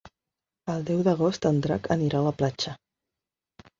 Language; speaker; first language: Catalan; non-native, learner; Spanish